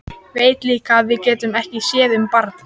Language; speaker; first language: Icelandic; native; Icelandic